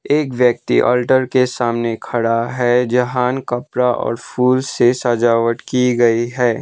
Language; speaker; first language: Hindi; non-native, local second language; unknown